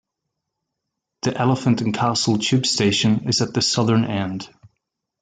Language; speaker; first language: English; native; English